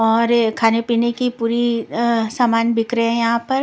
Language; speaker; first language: Hindi; non-native, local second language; Punjabi